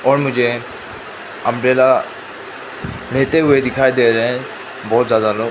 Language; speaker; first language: Hindi; non-native, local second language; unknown